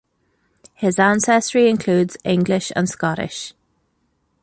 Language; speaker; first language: English; native; English